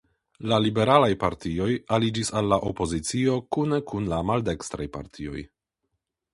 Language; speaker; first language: Esperanto; non-native, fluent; Polish